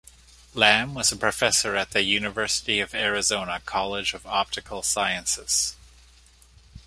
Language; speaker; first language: English; native; English